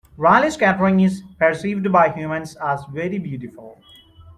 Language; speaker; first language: English; non-native, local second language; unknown